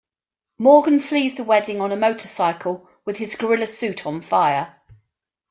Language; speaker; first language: English; native; English